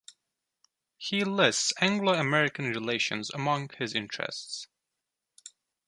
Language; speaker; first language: English; non-native, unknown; Turkish